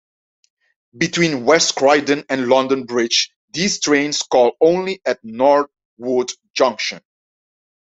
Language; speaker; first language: English; non-native, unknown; Dutch